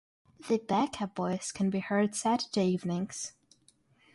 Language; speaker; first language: English; non-native, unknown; Russian